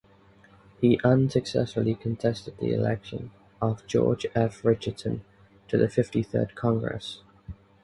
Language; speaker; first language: English; native; English